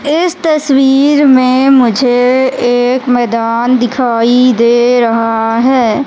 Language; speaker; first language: Hindi; native; Hindi